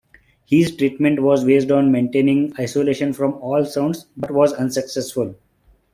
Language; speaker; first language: English; non-native, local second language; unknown